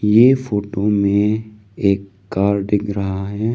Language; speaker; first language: Hindi; non-native, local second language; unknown